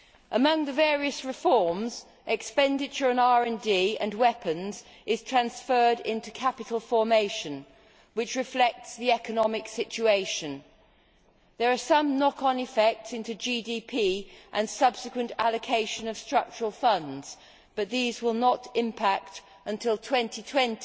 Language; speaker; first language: English; native; English